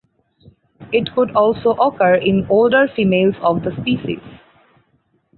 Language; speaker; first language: English; non-native, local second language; Bangla